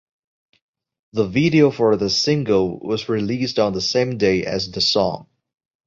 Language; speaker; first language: English; non-native, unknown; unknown